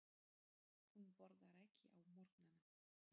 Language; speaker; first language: Icelandic; non-native, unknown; Polish